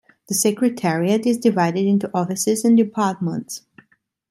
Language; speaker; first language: English; non-native, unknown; Italian